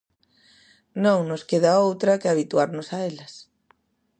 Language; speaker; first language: Galician; native; Galician